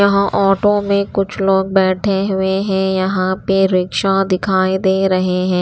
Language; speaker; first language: Hindi; non-native, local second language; Punjabi